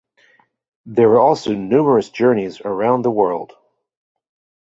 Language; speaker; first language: English; native; English